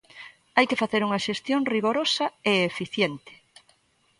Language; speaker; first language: Galician; native; Galician